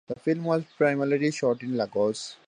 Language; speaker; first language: English; non-native, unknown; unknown